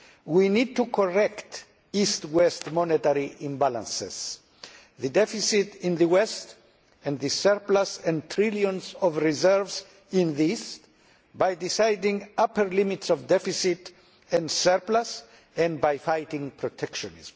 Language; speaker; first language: English; non-native, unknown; Greek